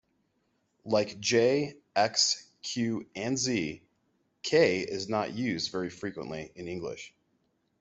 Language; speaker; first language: English; native; English